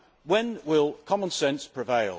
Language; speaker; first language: English; native; English